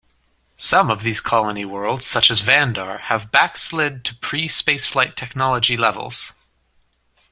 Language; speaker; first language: English; native; English